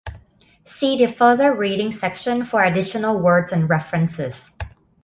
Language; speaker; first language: English; non-native, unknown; Thai